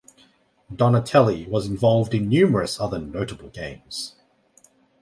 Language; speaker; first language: English; native; English